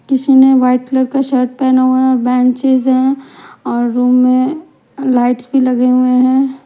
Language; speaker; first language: Hindi; non-native, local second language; Punjabi